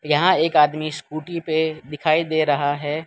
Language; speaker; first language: Hindi; non-native, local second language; Gujarati